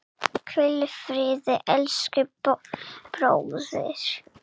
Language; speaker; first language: Icelandic; non-native, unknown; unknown